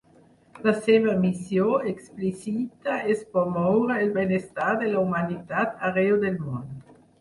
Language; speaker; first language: Catalan; non-native, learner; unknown